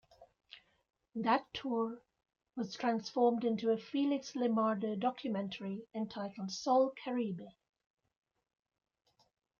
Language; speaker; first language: English; native; English